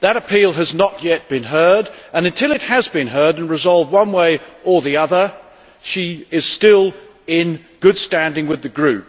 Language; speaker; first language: English; native; English